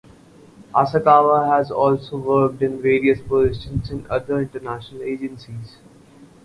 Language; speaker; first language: English; non-native, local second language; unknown